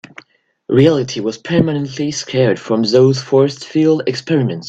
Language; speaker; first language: English; non-native, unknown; French